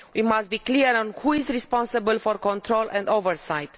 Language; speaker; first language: English; non-native, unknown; Romanian